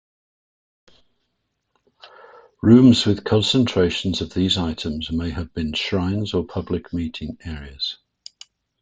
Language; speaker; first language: English; native; English